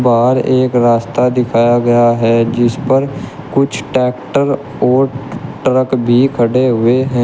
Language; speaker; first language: Hindi; native; Hindi